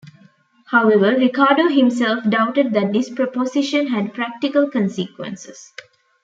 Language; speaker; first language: English; non-native, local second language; Tamil